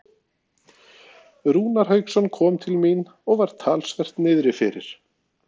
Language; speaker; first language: Icelandic; non-native, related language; Norwegian